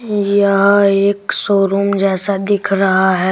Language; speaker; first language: Hindi; native; Hindi